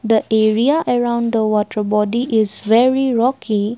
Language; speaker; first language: English; non-native, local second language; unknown